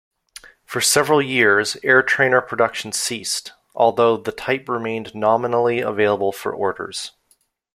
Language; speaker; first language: English; native; English